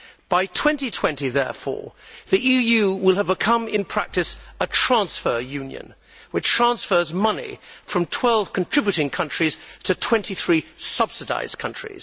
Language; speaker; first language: English; native; English